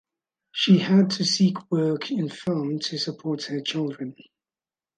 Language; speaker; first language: English; native; English